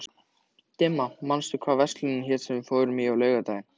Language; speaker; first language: Icelandic; native; Icelandic